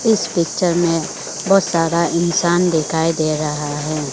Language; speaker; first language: Hindi; non-native, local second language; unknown